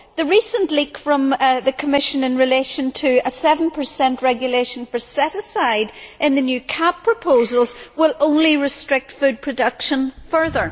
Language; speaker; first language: English; native; English